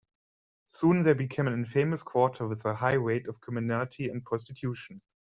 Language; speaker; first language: English; non-native, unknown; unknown